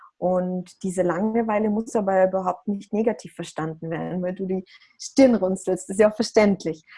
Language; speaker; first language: German; early bilingual, other home language; Russian